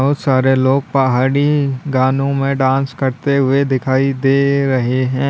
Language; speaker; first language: Hindi; native; Hindi